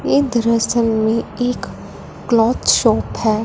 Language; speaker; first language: Hindi; non-native, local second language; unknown